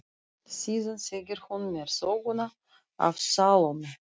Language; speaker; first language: Icelandic; non-native, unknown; Russian